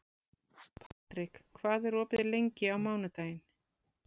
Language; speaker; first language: Icelandic; native; Icelandic